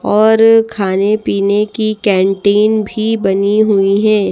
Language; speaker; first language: Hindi; native; Hindi